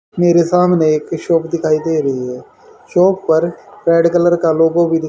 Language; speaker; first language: Hindi; native; Hindi